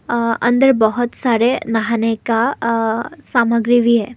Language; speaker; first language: Hindi; non-native, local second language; Assamese